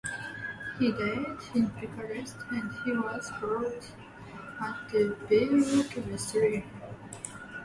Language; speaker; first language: English; non-native, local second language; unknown